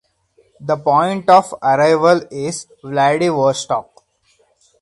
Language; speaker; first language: English; non-native, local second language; Hindi